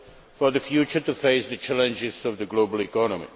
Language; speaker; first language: English; non-native, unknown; Czech